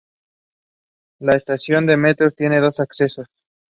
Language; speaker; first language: English; non-native, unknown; Spanish